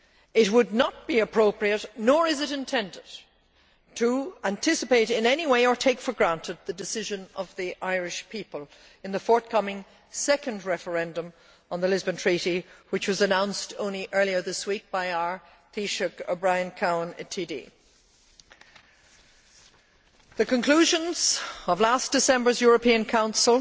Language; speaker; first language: English; native; English